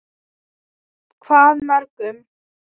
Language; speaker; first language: Icelandic; non-native, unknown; Thai